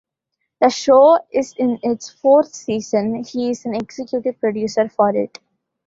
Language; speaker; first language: English; non-native, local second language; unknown